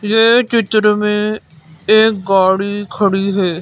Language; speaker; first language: Hindi; native; Hindi